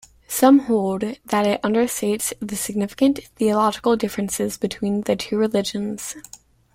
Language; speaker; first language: English; native; English